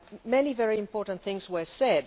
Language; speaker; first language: English; non-native, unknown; Finnish